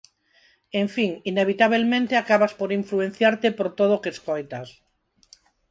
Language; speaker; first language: Galician; non-native, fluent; Spanish